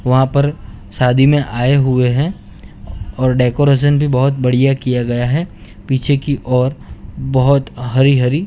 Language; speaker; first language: Hindi; non-native, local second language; Gujarati